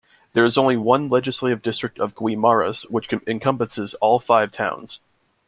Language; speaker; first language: English; native; English